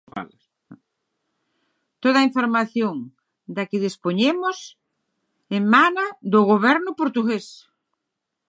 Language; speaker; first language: Galician; native; Galician